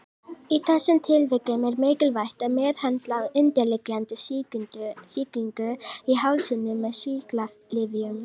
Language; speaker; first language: Icelandic; native; Icelandic